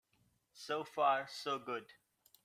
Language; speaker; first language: English; non-native, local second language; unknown